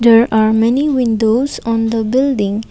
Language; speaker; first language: English; non-native, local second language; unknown